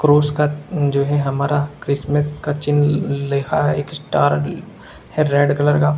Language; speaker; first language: Hindi; native; Hindi